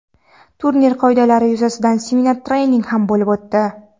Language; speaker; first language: Uzbek; non-native, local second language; Kara-Kalpak